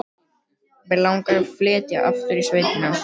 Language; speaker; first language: Icelandic; native; Icelandic